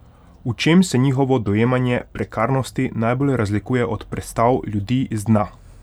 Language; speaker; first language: Slovenian; non-native, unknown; Hungarian